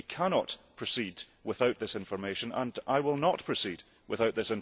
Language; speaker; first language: English; early bilingual, heritage; English